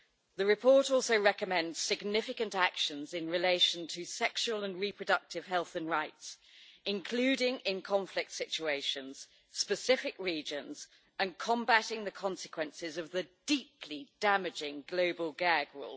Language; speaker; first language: English; native; English